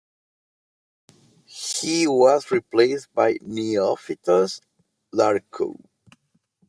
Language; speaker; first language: English; native; English